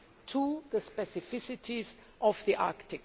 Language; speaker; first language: English; non-native, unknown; German